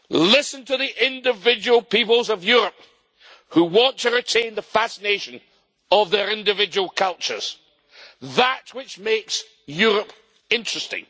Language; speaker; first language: English; native; English